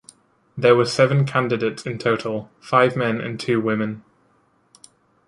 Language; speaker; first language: English; native; English